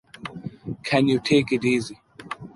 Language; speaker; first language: English; non-native, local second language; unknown